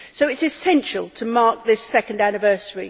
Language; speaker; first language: English; native; English